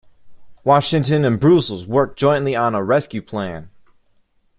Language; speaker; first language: English; native; English